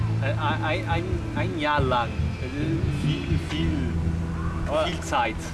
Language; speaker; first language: German; non-native, learner; Portuguese